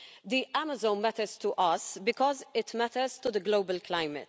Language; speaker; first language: English; non-native, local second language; Maltese